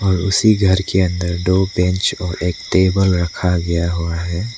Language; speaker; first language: Hindi; non-native, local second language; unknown